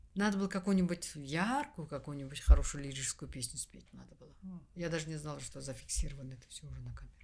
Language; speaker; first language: Russian; non-native, local second language; Kazakh